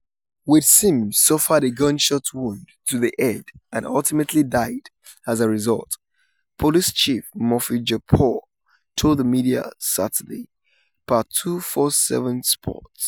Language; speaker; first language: English; non-native, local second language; Yoruba